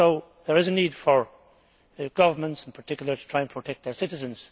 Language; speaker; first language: English; native; English